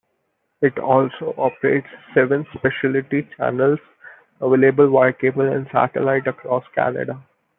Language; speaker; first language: English; non-native, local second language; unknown